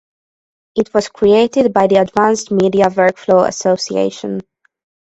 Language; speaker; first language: English; non-native, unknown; Hungarian